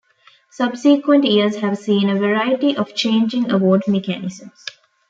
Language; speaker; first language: English; non-native, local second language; Tamil